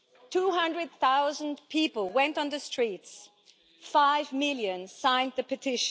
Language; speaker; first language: English; non-native, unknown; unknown